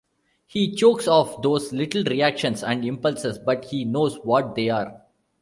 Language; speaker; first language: English; non-native, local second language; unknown